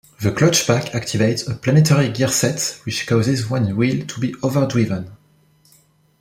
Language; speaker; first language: English; non-native, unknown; French